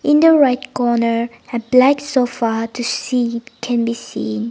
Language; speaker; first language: English; non-native, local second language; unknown